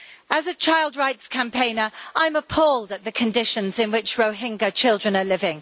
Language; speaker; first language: English; native; English